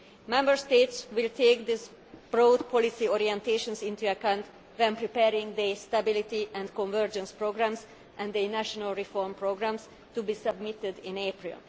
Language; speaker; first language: English; non-native, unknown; Hungarian